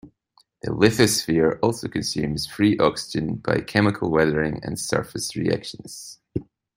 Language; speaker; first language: English; native; English